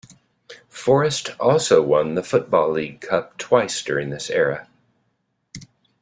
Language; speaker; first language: English; native; English